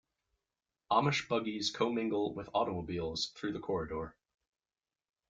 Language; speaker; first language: English; native; English